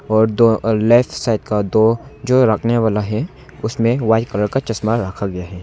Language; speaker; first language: Hindi; non-native, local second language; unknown